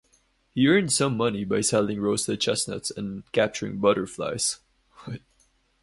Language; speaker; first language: English; non-native, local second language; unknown